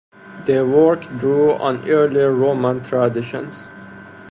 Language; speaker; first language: English; non-native, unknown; Persian